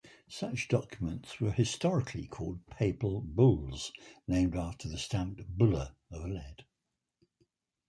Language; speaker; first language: English; native; English